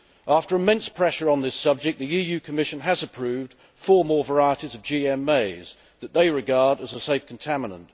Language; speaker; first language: English; native; English